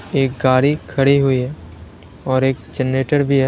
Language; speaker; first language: Hindi; native; Hindi